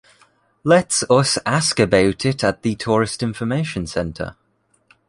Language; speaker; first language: English; native; English